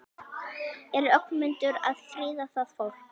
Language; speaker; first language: Icelandic; native; Icelandic